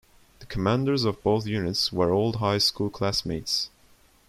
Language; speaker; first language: English; non-native, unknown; Turkish